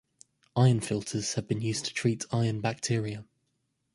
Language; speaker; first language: English; native; English